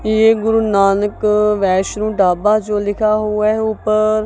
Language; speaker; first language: Hindi; non-native, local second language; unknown